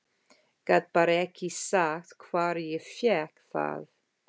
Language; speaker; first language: Icelandic; non-native, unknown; English